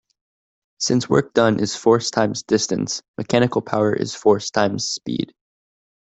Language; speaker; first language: English; native; English